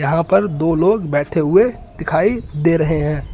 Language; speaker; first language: Hindi; native; Hindi